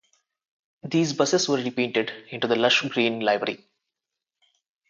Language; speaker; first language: English; non-native, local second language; Telugu